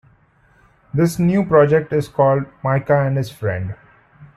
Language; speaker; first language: English; non-native, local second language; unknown